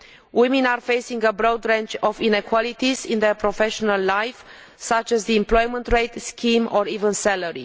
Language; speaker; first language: English; non-native, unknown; Romanian